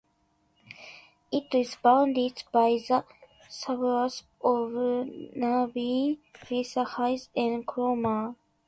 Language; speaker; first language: English; non-native, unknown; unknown